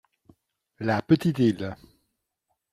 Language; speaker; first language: French; non-native, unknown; Dutch